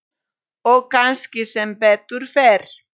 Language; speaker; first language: Icelandic; non-native, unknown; Polish